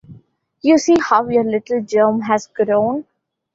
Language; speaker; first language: English; non-native, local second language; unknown